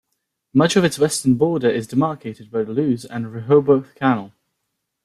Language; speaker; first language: English; native; English